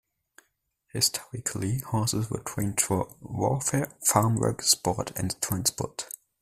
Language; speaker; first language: English; non-native, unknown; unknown